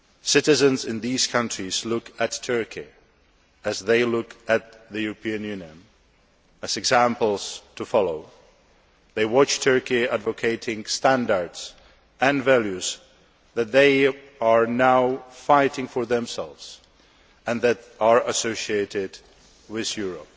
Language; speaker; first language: English; non-native, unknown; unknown